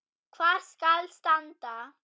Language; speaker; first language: Icelandic; non-native, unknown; German